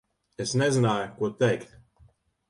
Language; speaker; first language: Latvian; native; Latvian